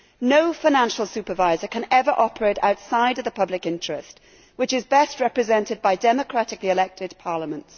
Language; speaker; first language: English; native; English